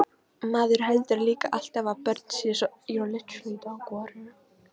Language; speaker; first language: Icelandic; non-native, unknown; Polish